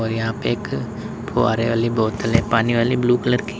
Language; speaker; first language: Hindi; native; Hindi